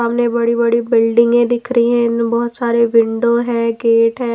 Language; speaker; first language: Hindi; non-native, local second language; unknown